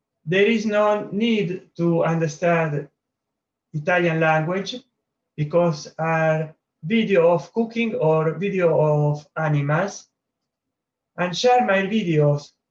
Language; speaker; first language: English; non-native, learner; Italian